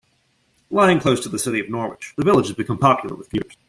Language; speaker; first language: English; native; English